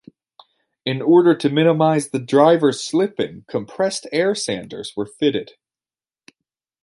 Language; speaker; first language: English; native; English